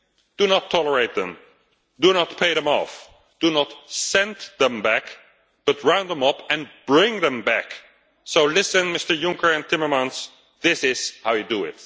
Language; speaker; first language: English; non-native, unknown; Dutch